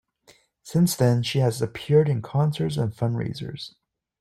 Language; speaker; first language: English; native; English